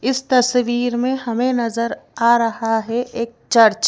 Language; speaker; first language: Hindi; native; Hindi